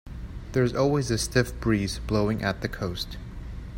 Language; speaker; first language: English; native; English